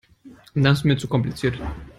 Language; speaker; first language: English; non-native, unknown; German